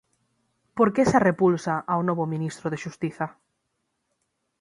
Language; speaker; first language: Galician; native; Galician